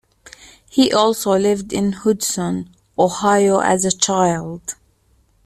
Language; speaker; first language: English; native; English